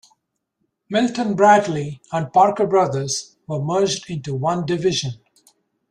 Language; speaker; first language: English; native; English